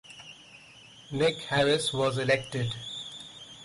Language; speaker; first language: English; non-native, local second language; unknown